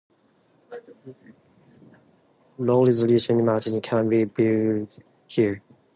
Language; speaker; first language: English; non-native, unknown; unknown